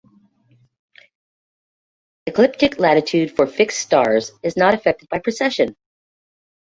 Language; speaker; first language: English; native; English